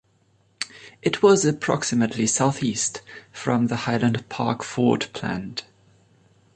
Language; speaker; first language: English; non-native, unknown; German